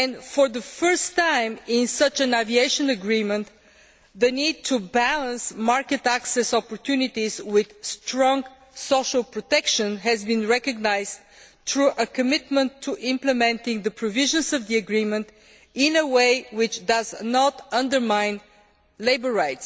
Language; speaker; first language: English; non-native, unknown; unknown